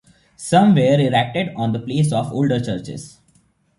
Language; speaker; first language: English; non-native, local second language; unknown